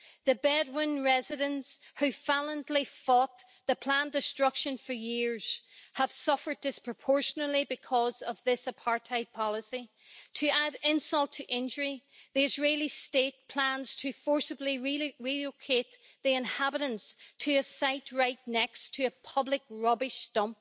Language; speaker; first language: English; native; English